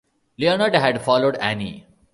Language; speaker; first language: English; non-native, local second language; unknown